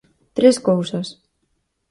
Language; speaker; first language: Galician; native; Galician